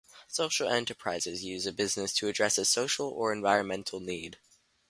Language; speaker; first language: English; native; English